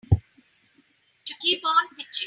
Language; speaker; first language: English; non-native, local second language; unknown